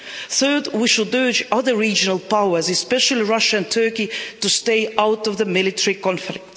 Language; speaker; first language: English; non-native, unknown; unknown